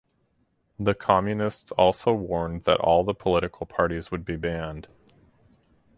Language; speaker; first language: English; native; English